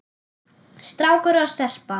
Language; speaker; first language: Icelandic; non-native, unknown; German